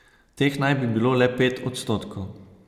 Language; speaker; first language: Slovenian; native; Slovenian